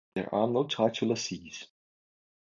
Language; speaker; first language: English; non-native, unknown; German